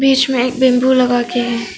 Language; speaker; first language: Hindi; non-native, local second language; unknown